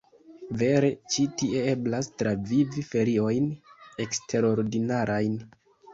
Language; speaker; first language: Esperanto; non-native, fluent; Kinyarwanda